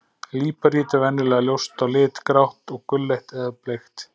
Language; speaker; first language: Icelandic; native; Icelandic